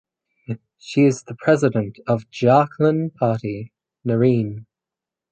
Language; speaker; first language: English; native; English